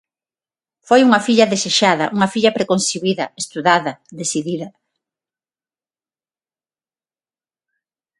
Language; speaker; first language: Galician; non-native, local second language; Spanish